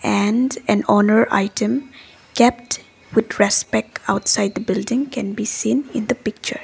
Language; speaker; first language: English; non-native, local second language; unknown